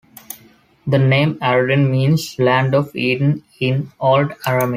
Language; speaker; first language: English; non-native, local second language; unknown